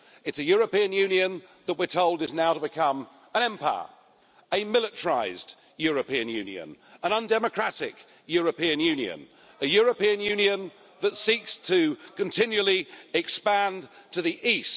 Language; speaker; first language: English; native; English